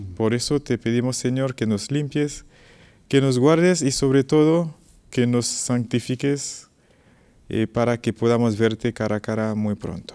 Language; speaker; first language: Spanish; non-native, fluent; Haitian Creole